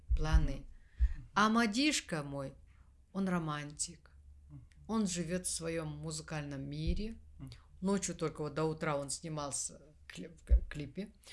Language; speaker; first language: Russian; non-native, local second language; Kazakh